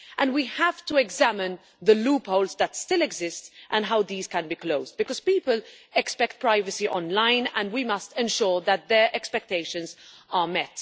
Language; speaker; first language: English; non-native, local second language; Maltese